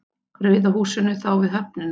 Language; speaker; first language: Icelandic; native; Icelandic